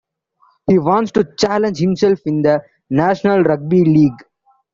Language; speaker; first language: English; non-native, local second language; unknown